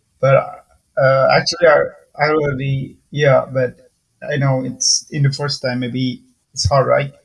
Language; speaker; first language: English; non-native, fluent; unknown